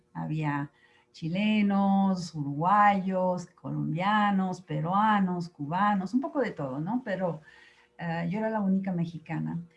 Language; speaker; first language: Spanish; native; Spanish